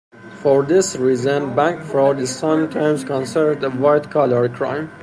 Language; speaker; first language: English; non-native, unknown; Persian